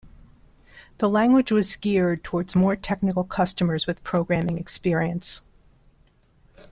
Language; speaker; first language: English; non-native, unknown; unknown